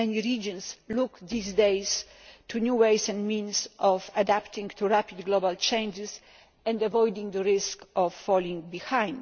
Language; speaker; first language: English; non-native, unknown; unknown